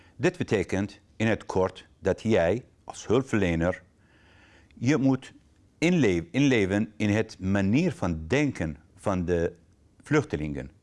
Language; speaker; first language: Dutch; non-native, fluent; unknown